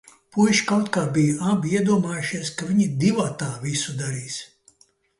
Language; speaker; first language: Latvian; early bilingual, heritage; Latvian